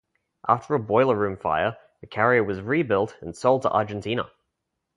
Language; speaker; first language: English; native; English